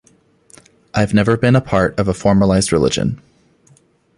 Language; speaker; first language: English; native; English